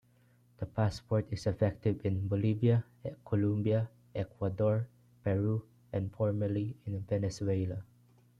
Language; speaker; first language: English; non-native, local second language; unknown